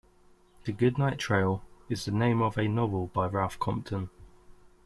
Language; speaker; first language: English; native; English